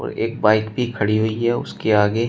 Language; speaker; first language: Hindi; native; Hindi